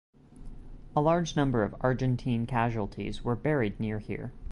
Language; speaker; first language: English; native; English